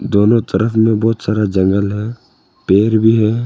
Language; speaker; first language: Hindi; non-native, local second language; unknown